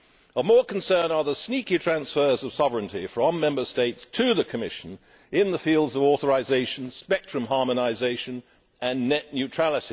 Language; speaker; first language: English; native; English